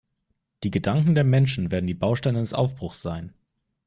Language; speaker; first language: German; native; German